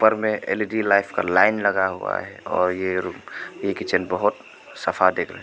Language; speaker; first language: Hindi; non-native, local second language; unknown